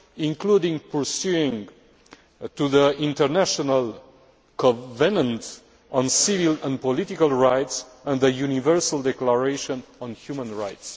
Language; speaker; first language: English; non-native, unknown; Romanian